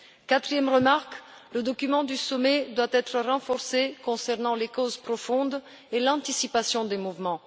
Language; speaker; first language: French; non-native, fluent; Bulgarian